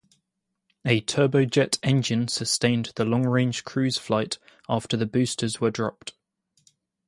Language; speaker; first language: English; native; English